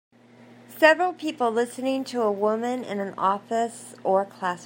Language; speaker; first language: English; native; English